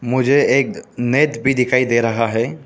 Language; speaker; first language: Hindi; non-native, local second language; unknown